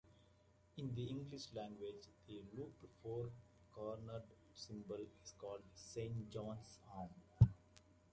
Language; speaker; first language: English; native; English